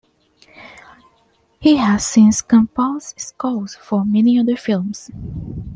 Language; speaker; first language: English; non-native, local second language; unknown